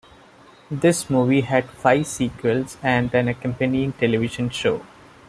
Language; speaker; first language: English; non-native, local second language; Malayalam